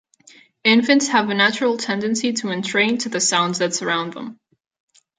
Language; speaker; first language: English; non-native, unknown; Catalan